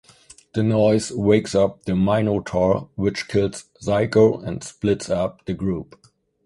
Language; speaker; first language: English; non-native, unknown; German